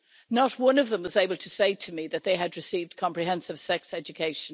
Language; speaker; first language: English; native; English